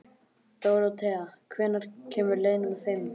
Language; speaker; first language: Icelandic; native; Icelandic